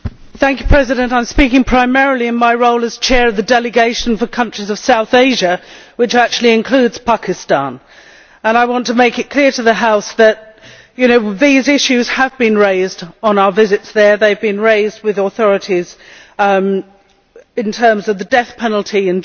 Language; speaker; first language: English; native; English